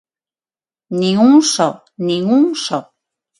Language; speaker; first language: Galician; non-native, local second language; Spanish